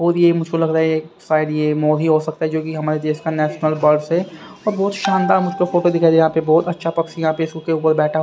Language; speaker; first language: Hindi; native; Hindi